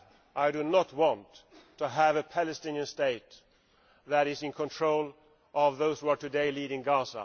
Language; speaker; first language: English; non-native, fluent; Swedish